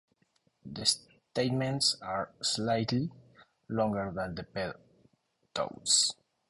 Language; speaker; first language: English; non-native, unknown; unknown